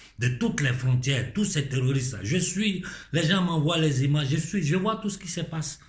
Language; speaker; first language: French; non-native, local second language; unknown